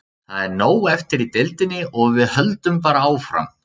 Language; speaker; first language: Icelandic; native; Icelandic